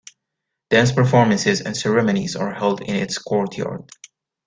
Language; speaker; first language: English; native; English